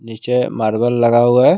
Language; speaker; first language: Hindi; non-native, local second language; Assamese